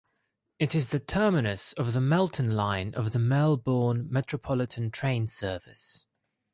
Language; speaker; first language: English; non-native, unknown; Greek